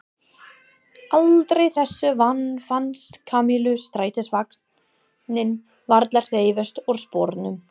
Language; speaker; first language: Icelandic; non-native, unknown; English